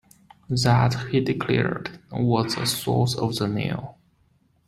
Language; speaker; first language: English; non-native, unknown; Chinese